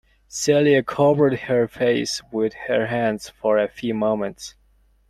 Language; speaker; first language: English; non-native, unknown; Mongolian